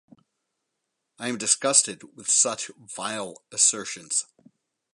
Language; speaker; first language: English; native; English